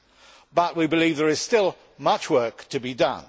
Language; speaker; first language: English; native; English